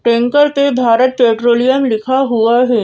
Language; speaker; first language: Hindi; native; Hindi